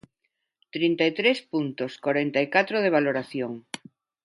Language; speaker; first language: Galician; non-native, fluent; Spanish